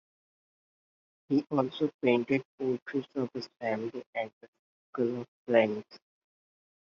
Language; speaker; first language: English; non-native, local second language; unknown